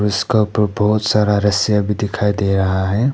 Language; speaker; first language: Hindi; non-native, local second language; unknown